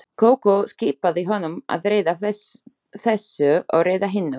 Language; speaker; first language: Icelandic; non-native, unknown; Slovak